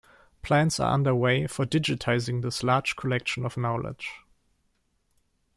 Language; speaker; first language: English; non-native, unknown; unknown